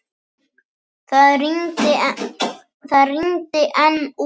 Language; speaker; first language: Icelandic; native; Icelandic